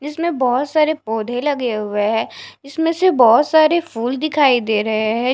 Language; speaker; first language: Hindi; non-native, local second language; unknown